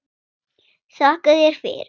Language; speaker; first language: Icelandic; non-native, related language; Swedish